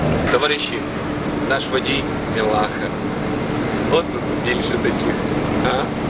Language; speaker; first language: Ukrainian; native; Ukrainian